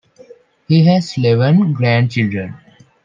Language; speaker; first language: English; non-native, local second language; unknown